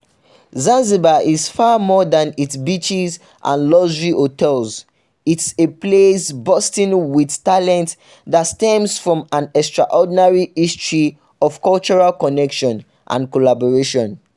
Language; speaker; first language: English; non-native, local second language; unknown